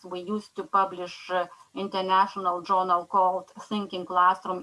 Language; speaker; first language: English; non-native, fluent; Lithuanian